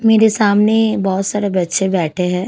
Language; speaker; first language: Hindi; non-native, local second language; Punjabi